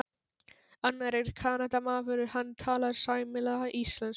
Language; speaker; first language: Icelandic; non-native, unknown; Polish